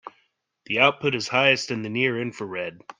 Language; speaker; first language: English; native; English